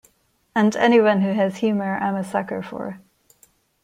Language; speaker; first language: English; non-native, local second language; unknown